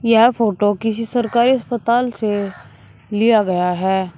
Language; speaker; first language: Hindi; native; Hindi